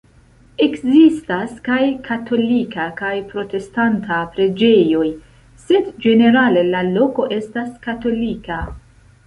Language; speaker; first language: Esperanto; non-native, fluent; Central Kurdish